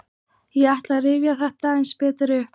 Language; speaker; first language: Icelandic; native; Icelandic